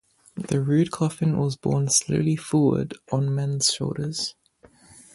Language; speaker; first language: English; native; English